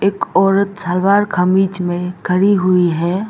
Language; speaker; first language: Hindi; non-native, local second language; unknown